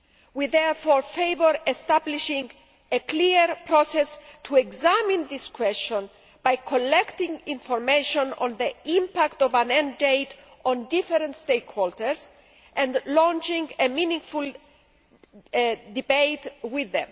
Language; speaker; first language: English; non-native, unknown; Greek